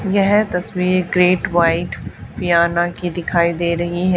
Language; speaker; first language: Hindi; native; Hindi